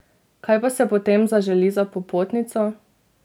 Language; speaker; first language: Slovenian; native; Slovenian